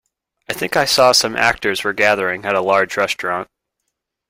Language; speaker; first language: English; native; English